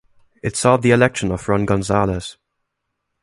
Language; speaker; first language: English; non-native, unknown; German